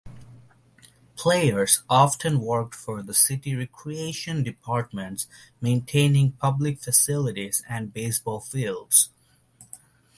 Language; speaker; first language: English; non-native, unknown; Bangla